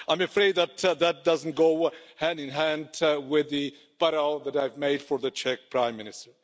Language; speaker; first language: English; non-native, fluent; Czech